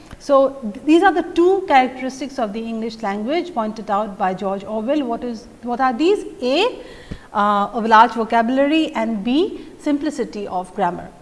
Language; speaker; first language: English; non-native, local second language; Assamese